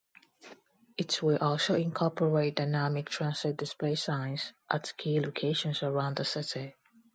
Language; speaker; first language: English; non-native, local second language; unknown